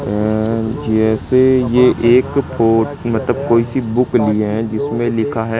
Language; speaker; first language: Hindi; native; Hindi